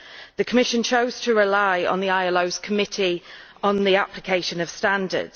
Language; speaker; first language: English; native; English